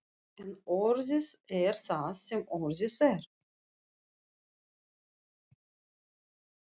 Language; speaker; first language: Icelandic; non-native, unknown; Russian